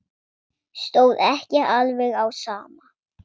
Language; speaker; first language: Icelandic; non-native, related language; Swedish